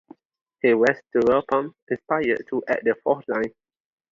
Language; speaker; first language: English; non-native, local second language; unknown